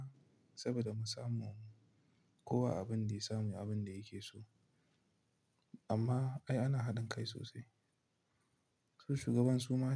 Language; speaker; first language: Hausa; non-native, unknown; Igbo